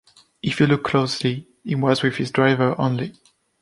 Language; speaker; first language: English; non-native, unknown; French